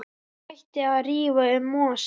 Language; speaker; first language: Icelandic; native; Icelandic